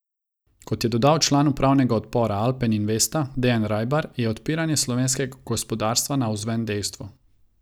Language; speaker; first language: Slovenian; non-native, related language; Croatian